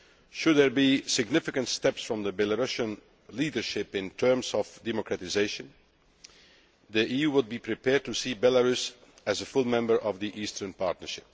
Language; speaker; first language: English; non-native, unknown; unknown